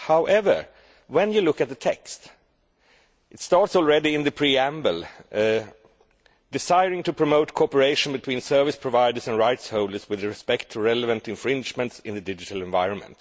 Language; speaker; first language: English; non-native, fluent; Swedish